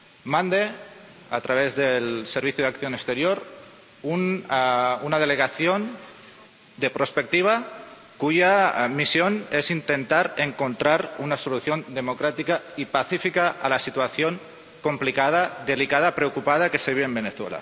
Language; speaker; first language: Spanish; non-native, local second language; Catalan